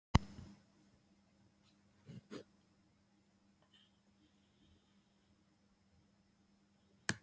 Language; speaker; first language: Icelandic; native; Icelandic